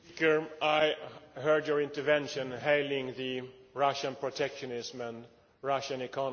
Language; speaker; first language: English; non-native, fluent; Swedish